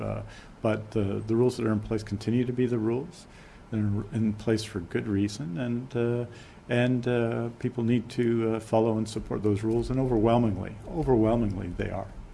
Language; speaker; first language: English; native; English